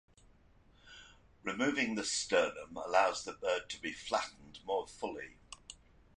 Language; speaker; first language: English; native; English